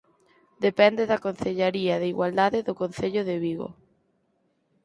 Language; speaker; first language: Galician; native; Galician